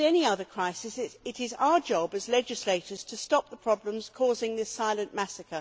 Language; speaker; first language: English; native; English